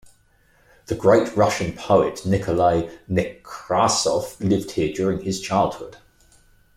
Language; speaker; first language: English; native; English